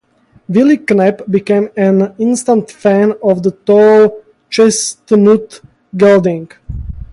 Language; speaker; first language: English; native; English